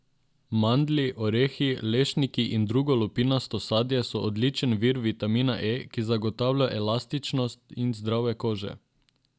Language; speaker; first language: Slovenian; non-native, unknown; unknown